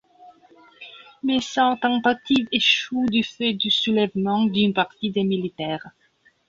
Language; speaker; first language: French; non-native, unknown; Belarusian